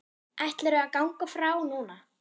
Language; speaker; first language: Icelandic; non-native, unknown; German